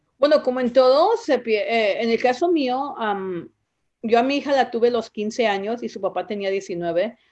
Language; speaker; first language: Spanish; non-native, local second language; Zapotec